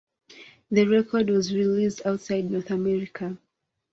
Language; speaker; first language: English; non-native, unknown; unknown